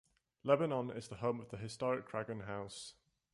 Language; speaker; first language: English; native; English